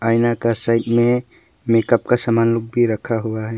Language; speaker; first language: Hindi; early bilingual, other home language; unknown